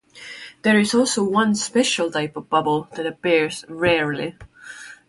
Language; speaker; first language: English; non-native, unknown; Estonian